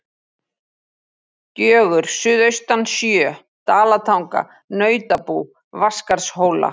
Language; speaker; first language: Icelandic; native; Icelandic